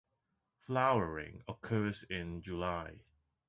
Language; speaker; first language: English; non-native, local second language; Cantonese